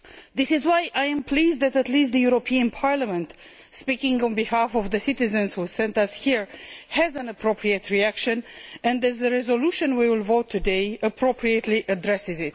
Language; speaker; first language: English; non-native, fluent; Romanian